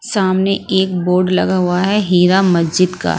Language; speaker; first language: Hindi; non-native, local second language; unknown